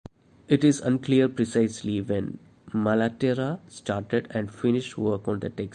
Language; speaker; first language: English; non-native, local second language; Malayalam